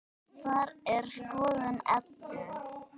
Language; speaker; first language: Icelandic; native; Icelandic